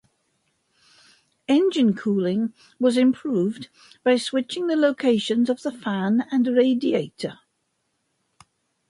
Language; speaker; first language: English; native; English